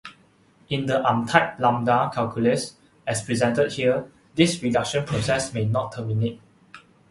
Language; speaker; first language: English; non-native, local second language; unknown